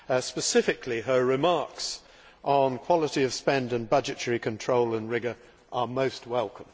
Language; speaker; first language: English; native; English